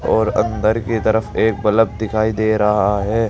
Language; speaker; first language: Hindi; native; Hindi